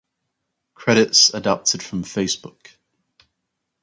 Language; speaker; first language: English; native; English